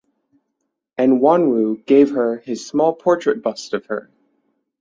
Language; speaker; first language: English; native; English